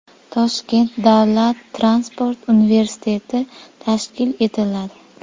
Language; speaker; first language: Uzbek; native; Uzbek